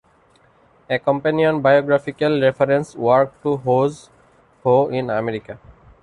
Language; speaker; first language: English; non-native, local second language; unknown